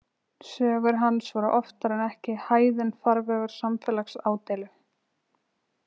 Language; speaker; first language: Icelandic; native; Icelandic